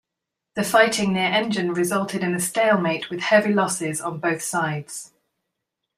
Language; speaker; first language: English; native; English